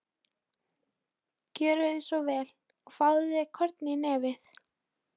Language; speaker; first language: Icelandic; non-native, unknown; Polish